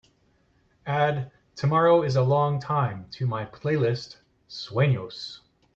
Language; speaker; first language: English; native; English